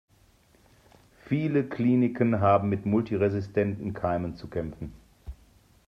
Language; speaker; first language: German; native; German